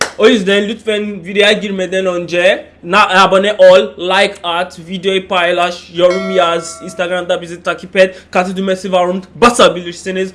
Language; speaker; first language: Turkish; non-native, learner; English